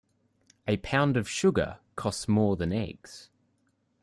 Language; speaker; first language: English; native; English